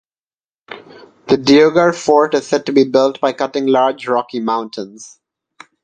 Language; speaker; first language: English; non-native, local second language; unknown